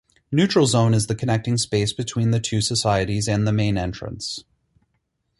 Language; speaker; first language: English; native; English